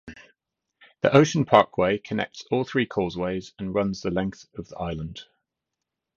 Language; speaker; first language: English; native; English